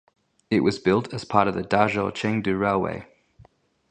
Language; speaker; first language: English; native; English